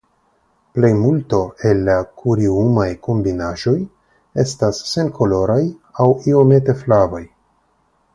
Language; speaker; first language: Esperanto; non-native, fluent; Russian